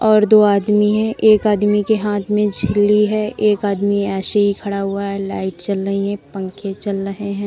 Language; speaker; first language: Hindi; native; Hindi